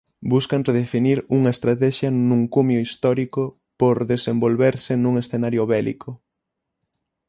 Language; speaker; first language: Galician; native; Galician